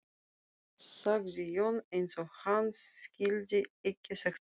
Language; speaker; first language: Icelandic; non-native, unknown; Russian